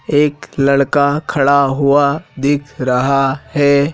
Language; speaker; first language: Hindi; native; Hindi